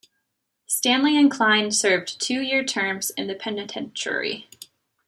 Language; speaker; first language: English; native; English